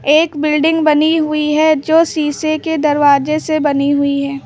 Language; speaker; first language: Hindi; native; Hindi